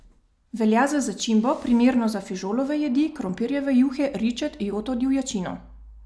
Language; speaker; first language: Slovenian; native; Slovenian